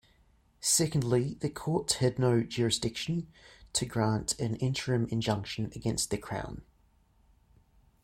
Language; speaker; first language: English; native; English